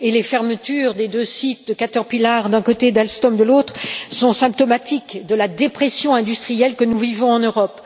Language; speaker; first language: French; native; French